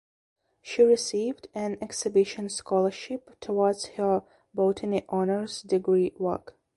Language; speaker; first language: English; non-native, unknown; Belarusian